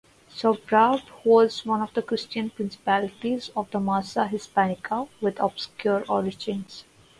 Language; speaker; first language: English; non-native, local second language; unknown